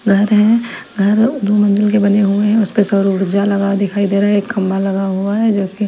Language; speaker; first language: Hindi; non-native, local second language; Punjabi